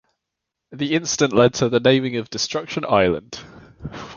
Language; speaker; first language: English; native; English